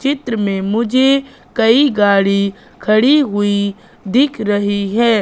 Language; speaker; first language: Hindi; native; Hindi